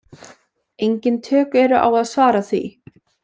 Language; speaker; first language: Icelandic; native; Icelandic